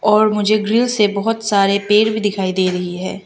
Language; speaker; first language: Hindi; early bilingual, other home language; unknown